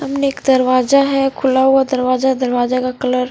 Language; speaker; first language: Hindi; non-native, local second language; Punjabi